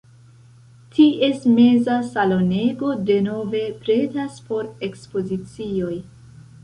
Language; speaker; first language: Esperanto; non-native, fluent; Central Kurdish